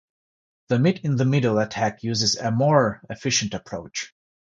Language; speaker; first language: English; non-native, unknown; Georgian